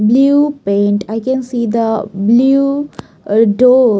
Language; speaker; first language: English; non-native, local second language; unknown